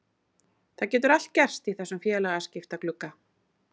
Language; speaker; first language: Icelandic; native; Icelandic